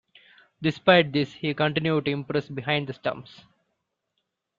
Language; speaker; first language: English; non-native, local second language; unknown